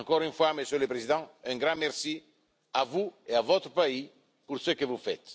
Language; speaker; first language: French; non-native, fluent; Italian